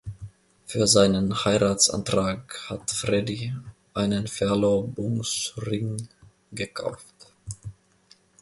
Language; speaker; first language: German; non-native, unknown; Finnish